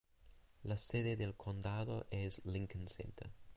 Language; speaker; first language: Spanish; non-native, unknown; English